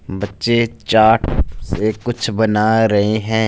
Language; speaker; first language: Hindi; non-native, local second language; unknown